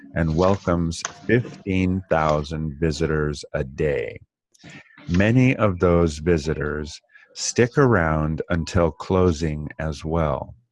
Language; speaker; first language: English; native; English